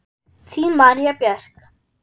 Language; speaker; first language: Icelandic; non-native, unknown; German